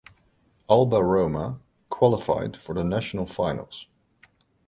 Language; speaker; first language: English; non-native, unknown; Dutch